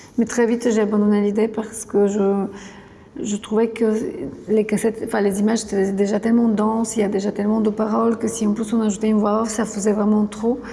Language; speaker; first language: French; non-native, fluent; Bulgarian